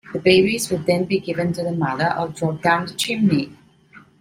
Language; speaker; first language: English; non-native, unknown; Italian